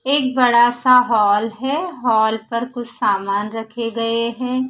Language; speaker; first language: Hindi; non-native, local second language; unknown